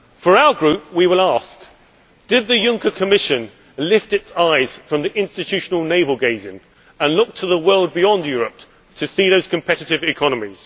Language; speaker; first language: English; native; English